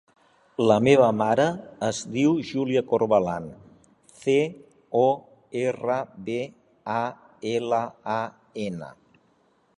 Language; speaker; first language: Catalan; native; Catalan